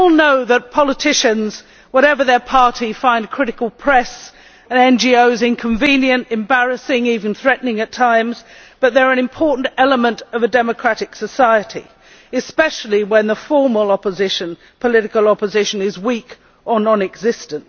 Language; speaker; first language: English; native; English